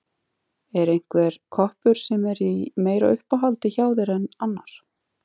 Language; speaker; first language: Icelandic; native; Icelandic